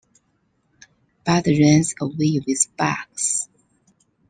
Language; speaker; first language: English; non-native, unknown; Chinese